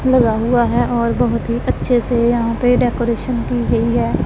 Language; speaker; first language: Hindi; non-native, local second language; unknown